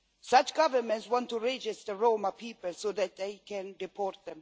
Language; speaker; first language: English; non-native, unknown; Swedish